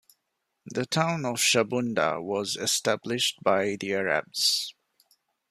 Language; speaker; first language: English; non-native, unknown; Divehi